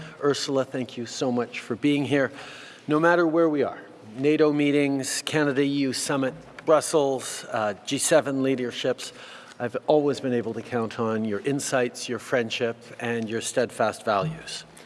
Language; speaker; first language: English; early bilingual, other home language; French